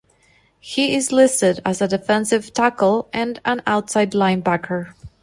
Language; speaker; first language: English; non-native, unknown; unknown